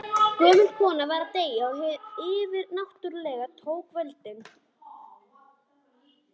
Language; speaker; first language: Icelandic; native; Icelandic